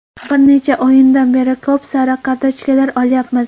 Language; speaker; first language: Uzbek; non-native, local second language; Kara-Kalpak